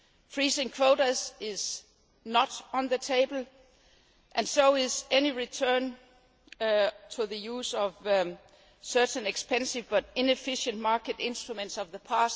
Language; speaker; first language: English; non-native, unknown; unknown